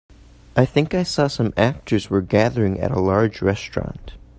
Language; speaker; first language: English; native; English